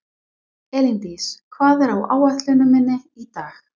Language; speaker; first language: Icelandic; non-native, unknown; English